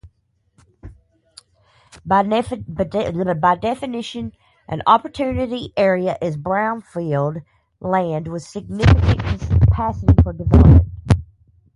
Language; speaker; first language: English; native; English